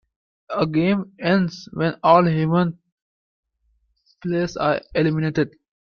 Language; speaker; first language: English; non-native, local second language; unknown